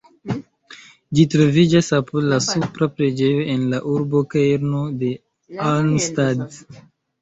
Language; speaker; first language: Esperanto; non-native, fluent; Chinese